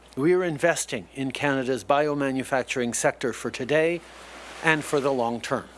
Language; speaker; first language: English; native; English